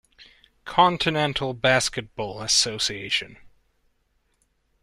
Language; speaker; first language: English; non-native, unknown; Hungarian